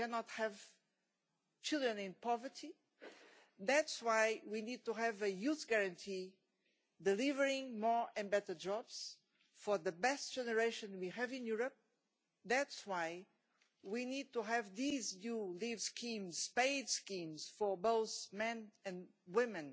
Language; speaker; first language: English; non-native, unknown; Portuguese